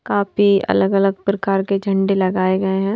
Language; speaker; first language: Hindi; native; Hindi